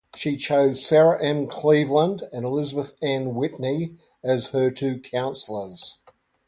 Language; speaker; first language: English; native; English